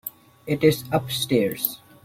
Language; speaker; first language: English; non-native, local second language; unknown